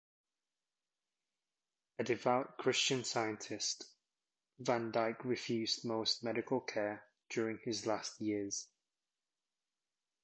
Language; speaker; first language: English; native; English